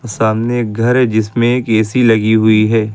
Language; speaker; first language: Hindi; native; Hindi